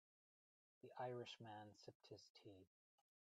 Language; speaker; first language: English; native; English